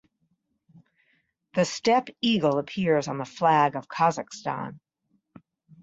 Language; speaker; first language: English; native; English